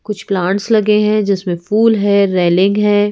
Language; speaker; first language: Hindi; native; Hindi